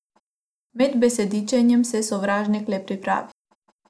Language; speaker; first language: Slovenian; non-native, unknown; Macedonian